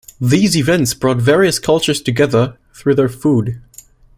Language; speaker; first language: English; non-native, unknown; German